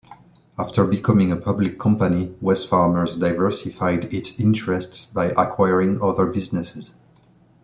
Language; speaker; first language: English; non-native, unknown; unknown